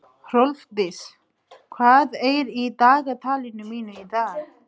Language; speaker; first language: Icelandic; non-native, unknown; Nepali